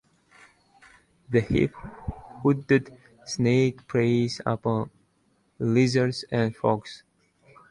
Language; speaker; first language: English; non-native, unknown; Uzbek